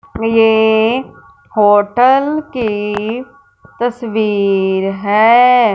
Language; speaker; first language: Hindi; non-native, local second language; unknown